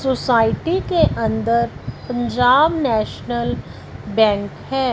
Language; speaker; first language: Hindi; non-native, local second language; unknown